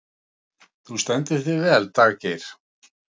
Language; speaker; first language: Icelandic; non-native, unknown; Russian